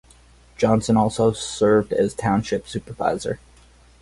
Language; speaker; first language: English; native; English